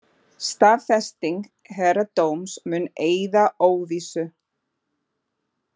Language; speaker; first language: Icelandic; non-native, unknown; Portuguese